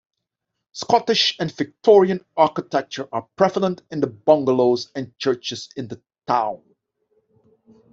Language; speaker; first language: English; non-native, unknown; Dutch